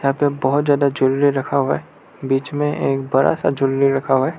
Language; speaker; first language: Hindi; non-native, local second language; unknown